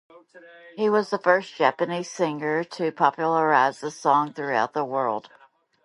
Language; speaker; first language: English; native; English